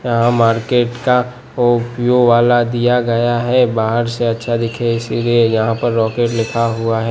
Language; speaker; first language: Hindi; non-native, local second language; Gujarati